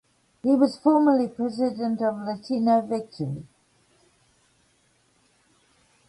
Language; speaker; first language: English; native; English